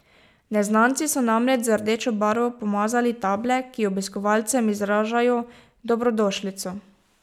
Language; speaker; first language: Slovenian; native; Slovenian